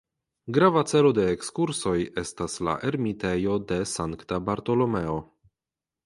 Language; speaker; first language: Esperanto; non-native, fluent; Polish